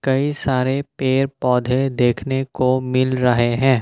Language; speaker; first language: Hindi; non-native, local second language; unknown